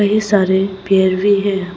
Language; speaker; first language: Hindi; non-native, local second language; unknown